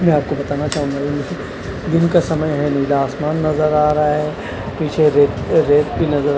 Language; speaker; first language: Hindi; non-native, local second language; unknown